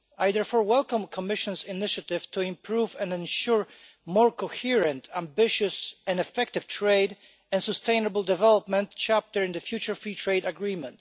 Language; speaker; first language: English; non-native, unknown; Polish